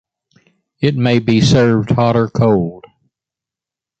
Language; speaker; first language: English; native; English